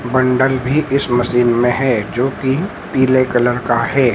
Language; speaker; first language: Hindi; native; Hindi